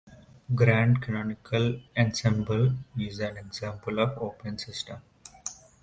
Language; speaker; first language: English; non-native, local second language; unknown